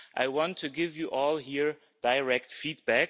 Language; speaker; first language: English; non-native, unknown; German